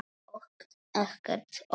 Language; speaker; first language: Icelandic; non-native, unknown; Polish